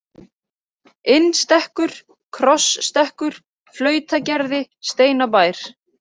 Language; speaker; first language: Icelandic; native; Icelandic